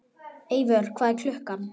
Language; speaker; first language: Icelandic; native; Icelandic